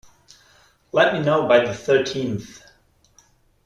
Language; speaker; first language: English; non-native, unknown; German